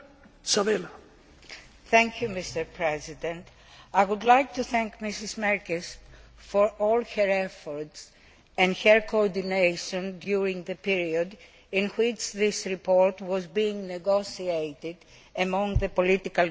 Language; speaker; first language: English; non-native, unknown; Greek